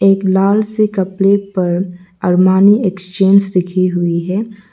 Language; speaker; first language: Hindi; non-native, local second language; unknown